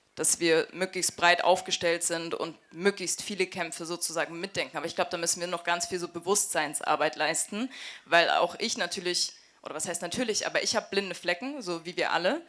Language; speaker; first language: German; native; German